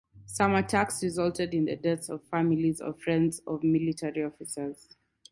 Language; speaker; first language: English; non-native, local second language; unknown